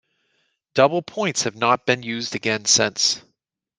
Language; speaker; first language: English; native; English